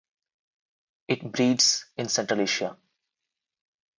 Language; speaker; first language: English; non-native, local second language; Telugu